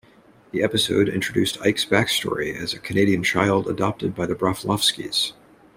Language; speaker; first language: English; native; English